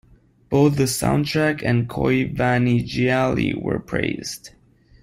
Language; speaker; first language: English; non-native, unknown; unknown